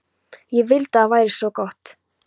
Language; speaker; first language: Icelandic; non-native, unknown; Polish